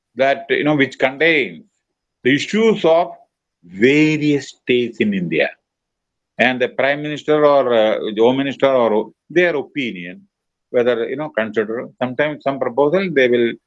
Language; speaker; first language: English; non-native, local second language; Malayalam